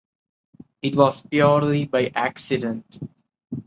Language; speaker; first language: English; non-native, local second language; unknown